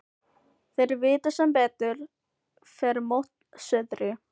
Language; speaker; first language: Icelandic; non-native, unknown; Filipino